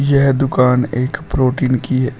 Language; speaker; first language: Hindi; native; Hindi